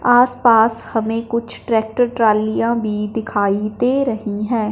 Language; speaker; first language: Hindi; non-native, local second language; Punjabi